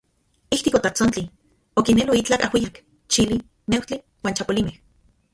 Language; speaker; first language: Central Puebla Nahuatl; non-native, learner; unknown